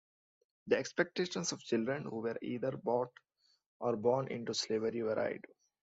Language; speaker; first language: English; non-native, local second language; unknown